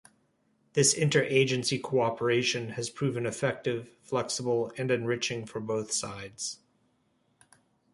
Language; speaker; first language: English; native; English